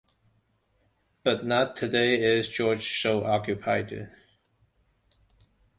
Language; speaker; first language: English; non-native, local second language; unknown